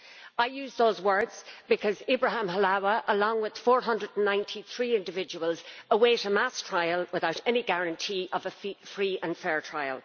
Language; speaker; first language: English; native; English